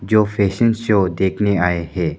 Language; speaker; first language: Hindi; non-native, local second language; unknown